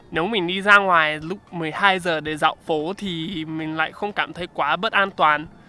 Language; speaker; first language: Vietnamese; non-native, fluent; English